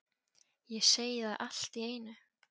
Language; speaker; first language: Icelandic; non-native, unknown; Polish